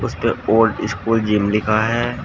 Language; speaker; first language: Hindi; native; Hindi